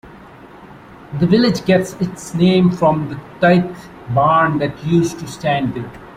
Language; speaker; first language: English; non-native, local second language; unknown